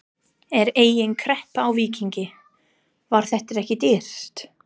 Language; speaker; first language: Icelandic; non-native, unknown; English